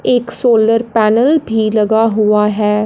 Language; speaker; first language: Hindi; non-native, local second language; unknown